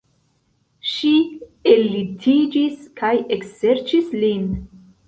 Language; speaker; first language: Esperanto; non-native, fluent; Central Kurdish